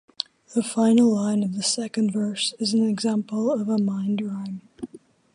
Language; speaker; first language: English; native; English